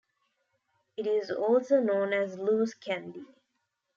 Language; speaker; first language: English; non-native, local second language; Tamil